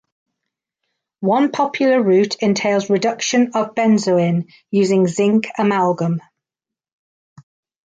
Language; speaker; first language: English; native; English